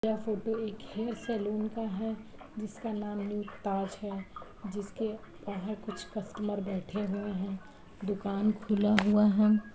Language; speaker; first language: Hindi; native; Hindi